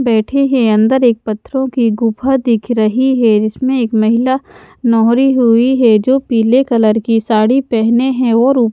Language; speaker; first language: Hindi; native; Hindi